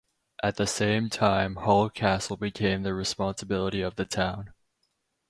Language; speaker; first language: English; native; English